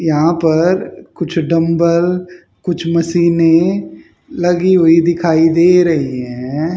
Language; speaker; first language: Hindi; native; Hindi